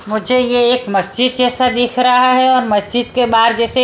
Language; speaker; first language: Hindi; non-native, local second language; Punjabi